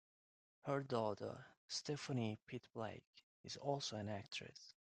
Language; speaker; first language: English; non-native, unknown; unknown